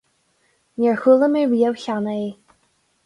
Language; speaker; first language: Irish; non-native, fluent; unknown